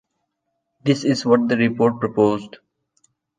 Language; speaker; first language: English; non-native, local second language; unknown